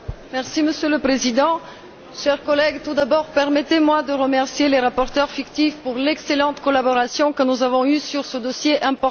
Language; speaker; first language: French; non-native, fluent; Bulgarian